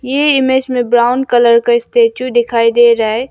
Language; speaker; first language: Hindi; non-native, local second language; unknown